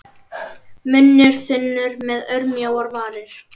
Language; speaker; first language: Icelandic; native; Icelandic